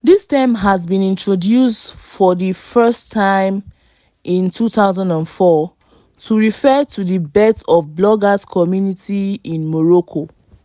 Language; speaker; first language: English; non-native, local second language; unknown